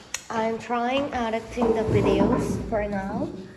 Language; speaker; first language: English; non-native, learner; Korean